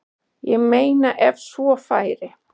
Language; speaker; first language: Icelandic; native; Icelandic